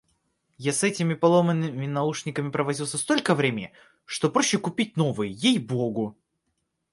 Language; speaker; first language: Russian; native; Russian